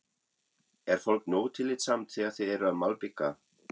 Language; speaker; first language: Icelandic; non-native, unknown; German